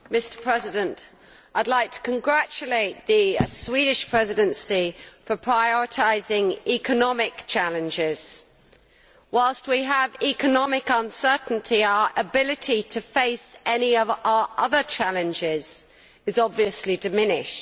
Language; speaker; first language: English; native; English